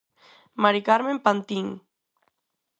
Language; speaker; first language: Galician; non-native, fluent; Spanish